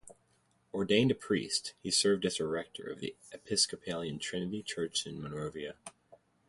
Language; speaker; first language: English; native; English